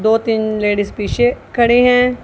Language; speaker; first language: Hindi; non-native, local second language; Punjabi